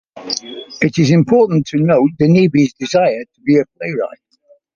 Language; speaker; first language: English; native; English